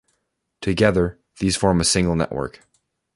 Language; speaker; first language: English; native; English